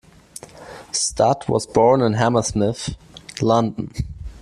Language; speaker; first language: English; non-native, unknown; German